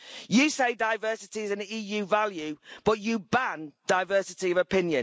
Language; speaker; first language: English; native; English